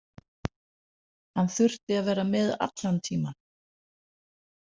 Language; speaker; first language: Icelandic; non-native, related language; Danish